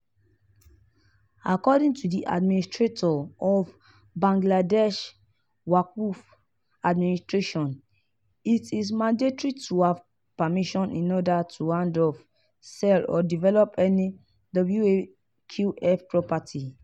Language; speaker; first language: English; non-native, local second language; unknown